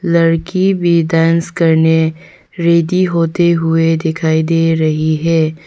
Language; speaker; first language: Hindi; early bilingual, other home language; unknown